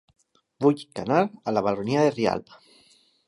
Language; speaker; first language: Catalan; non-native, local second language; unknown